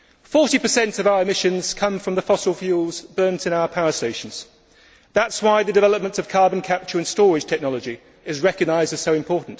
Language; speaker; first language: English; native; English